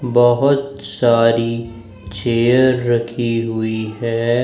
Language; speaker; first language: Hindi; native; Hindi